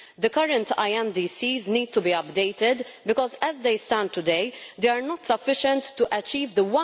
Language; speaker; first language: English; non-native, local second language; Maltese